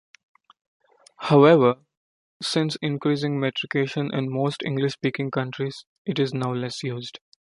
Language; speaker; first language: English; non-native, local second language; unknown